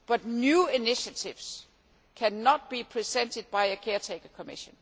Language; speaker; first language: English; non-native, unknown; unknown